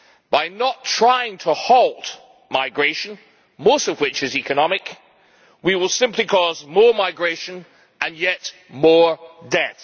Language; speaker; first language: English; native; English